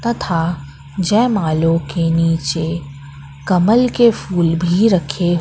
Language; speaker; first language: Hindi; native; Hindi